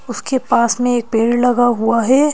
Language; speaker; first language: Hindi; native; Hindi